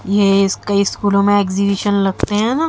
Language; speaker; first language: Hindi; native; Hindi